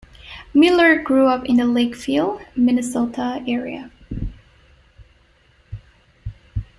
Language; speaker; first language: English; non-native, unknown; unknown